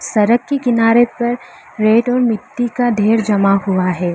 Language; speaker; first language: Hindi; non-native, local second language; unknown